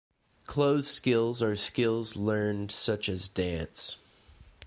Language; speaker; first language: English; native; English